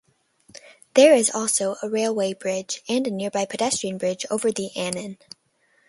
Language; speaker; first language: English; native; English